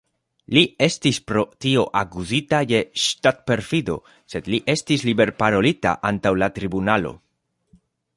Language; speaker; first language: Esperanto; non-native, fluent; Spanish